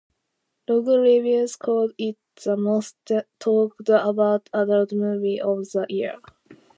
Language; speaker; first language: English; non-native, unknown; Japanese